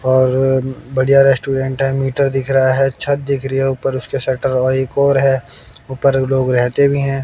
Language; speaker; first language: Hindi; native; Hindi